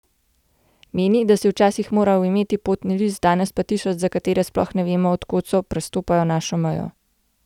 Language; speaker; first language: Slovenian; native; Slovenian